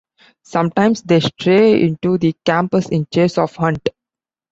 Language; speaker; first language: English; non-native, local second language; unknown